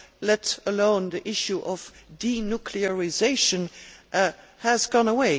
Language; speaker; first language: English; non-native, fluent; Dutch